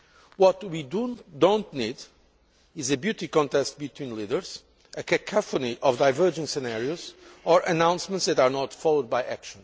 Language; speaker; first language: English; non-native, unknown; Portuguese